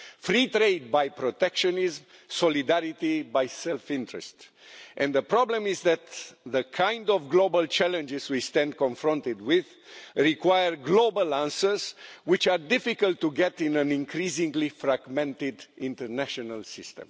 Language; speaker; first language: English; non-native, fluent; Romanian